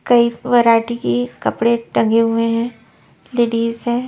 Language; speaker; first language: Hindi; non-native, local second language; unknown